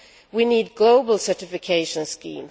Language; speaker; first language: English; non-native, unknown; Swedish